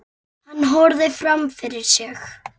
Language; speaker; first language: Icelandic; native; Icelandic